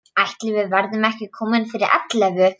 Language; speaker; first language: Icelandic; non-native, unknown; Polish